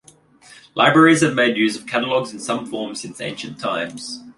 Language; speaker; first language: English; native; English